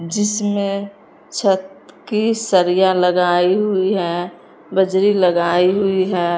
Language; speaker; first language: Hindi; non-native, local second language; Punjabi